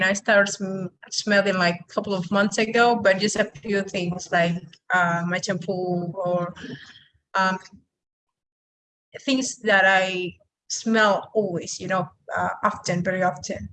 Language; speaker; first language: English; non-native, fluent; Spanish